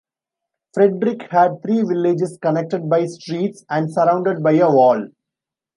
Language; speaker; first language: English; non-native, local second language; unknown